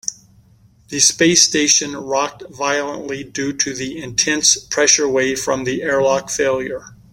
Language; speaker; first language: English; native; English